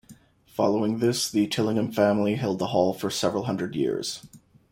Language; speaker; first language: English; native; English